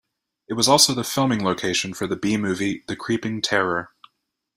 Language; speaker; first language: English; native; English